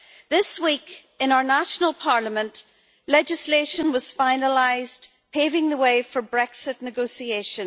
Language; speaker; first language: English; native; English